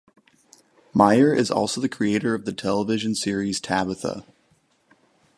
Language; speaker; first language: English; native; English